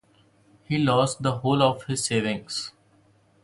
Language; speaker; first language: English; non-native, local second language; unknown